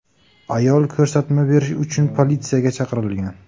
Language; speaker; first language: Uzbek; native; Uzbek